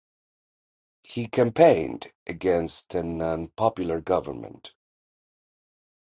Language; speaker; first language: English; native; English